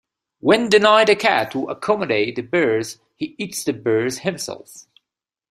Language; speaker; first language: English; native; English